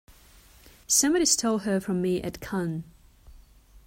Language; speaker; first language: English; non-native, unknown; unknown